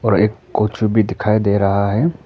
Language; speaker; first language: Hindi; non-native, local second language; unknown